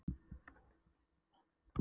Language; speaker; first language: Icelandic; non-native, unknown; Polish